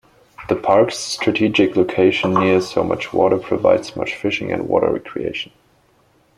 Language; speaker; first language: English; native; English